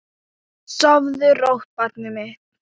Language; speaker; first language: Icelandic; non-native, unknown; Thai